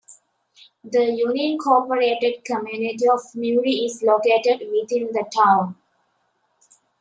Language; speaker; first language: English; native; English